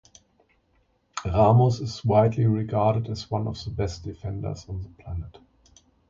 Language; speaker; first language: English; non-native, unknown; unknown